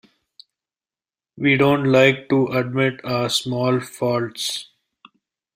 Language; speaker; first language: English; non-native, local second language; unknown